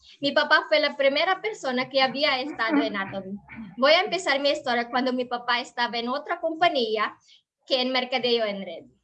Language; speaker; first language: Spanish; non-native, learner; Filipino